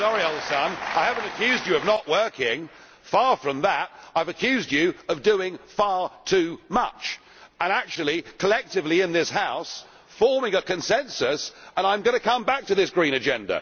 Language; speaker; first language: English; native; English